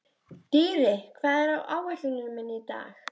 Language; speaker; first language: Icelandic; native; Icelandic